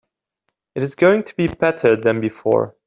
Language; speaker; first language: English; non-native, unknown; Dutch